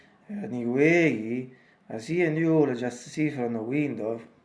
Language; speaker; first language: English; non-native, fluent; Italian